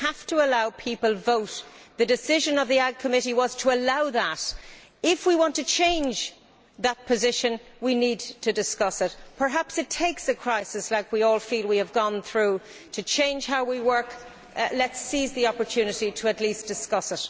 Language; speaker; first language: English; native; English